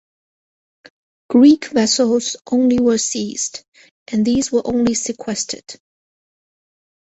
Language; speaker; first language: English; non-native, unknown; Chinese